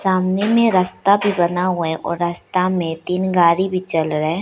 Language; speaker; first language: Hindi; early bilingual, other home language; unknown